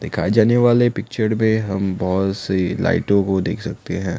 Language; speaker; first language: Hindi; non-native, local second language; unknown